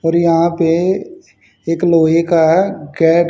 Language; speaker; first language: Hindi; native; Hindi